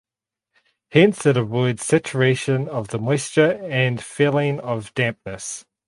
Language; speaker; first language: English; native; English